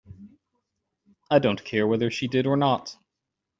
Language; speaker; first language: English; native; English